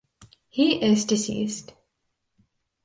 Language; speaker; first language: English; native; English